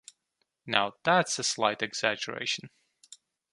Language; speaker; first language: English; non-native, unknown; Turkish